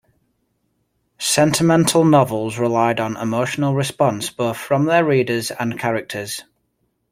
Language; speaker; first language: English; native; English